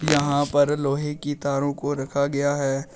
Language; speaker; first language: Hindi; native; Hindi